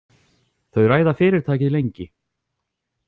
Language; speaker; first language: Icelandic; native; Icelandic